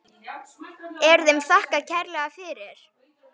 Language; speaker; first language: Icelandic; native; Icelandic